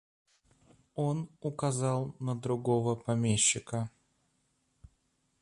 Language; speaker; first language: Russian; native; Russian